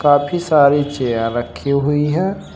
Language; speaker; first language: Hindi; native; Hindi